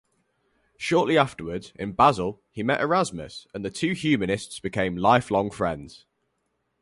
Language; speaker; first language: English; native; English